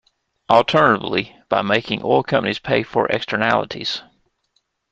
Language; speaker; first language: English; native; English